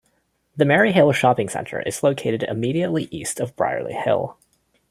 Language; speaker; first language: English; non-native, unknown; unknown